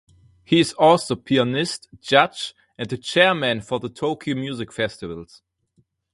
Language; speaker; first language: English; non-native, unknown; German